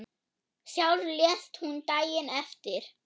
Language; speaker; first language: Icelandic; non-native, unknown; German